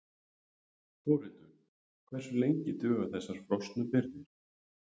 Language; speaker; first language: Icelandic; native; Icelandic